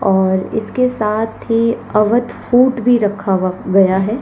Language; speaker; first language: Hindi; native; Hindi